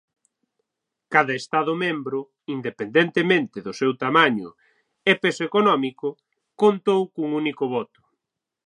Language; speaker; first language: Galician; native; Galician